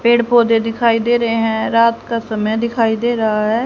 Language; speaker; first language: Hindi; native; Hindi